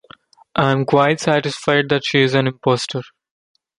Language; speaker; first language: English; non-native, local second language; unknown